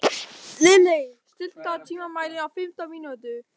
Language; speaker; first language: Icelandic; non-native, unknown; German